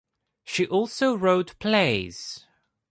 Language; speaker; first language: English; non-native, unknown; Greek